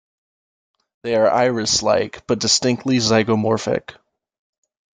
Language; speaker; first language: English; native; English